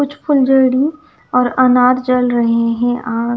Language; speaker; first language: Hindi; non-native, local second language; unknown